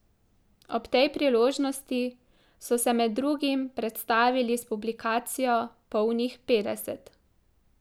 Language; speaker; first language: Slovenian; native; Slovenian